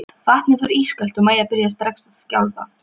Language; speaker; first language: Icelandic; non-native, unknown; Polish